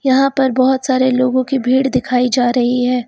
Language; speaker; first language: Hindi; native; Hindi